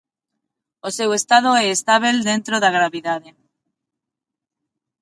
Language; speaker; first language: Galician; non-native, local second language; Spanish